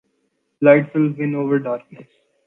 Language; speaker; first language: English; non-native, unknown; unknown